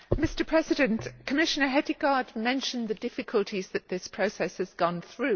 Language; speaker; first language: English; native; English